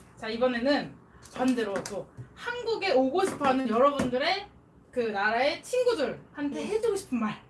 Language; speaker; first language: Korean; native; Korean